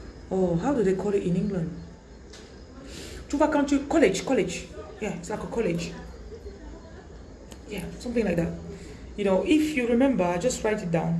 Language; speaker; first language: English; non-native, local second language; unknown